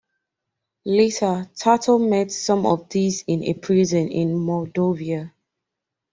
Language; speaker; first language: English; non-native, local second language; Yoruba